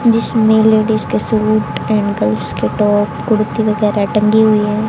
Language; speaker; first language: Hindi; native; Hindi